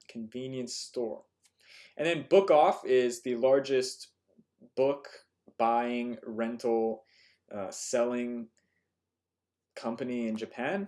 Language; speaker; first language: English; native; English